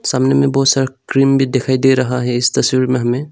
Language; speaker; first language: Hindi; non-native, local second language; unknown